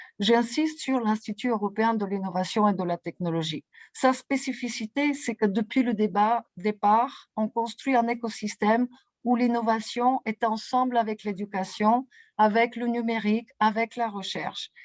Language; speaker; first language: French; non-native, fluent; Bulgarian